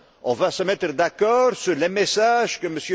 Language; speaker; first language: French; non-native, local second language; Dutch